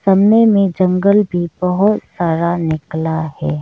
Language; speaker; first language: Hindi; non-native, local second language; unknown